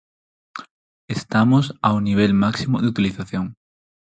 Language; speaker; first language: Galician; non-native, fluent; Spanish